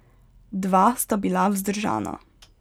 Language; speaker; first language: Slovenian; native; Slovenian